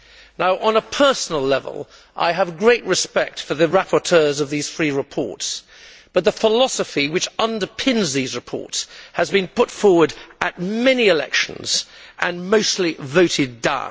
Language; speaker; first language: English; native; English